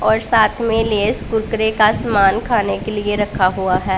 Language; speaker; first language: Hindi; non-native, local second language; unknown